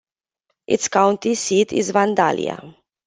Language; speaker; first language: English; non-native, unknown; Romanian